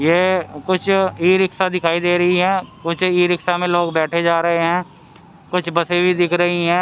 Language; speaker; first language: Hindi; native; Hindi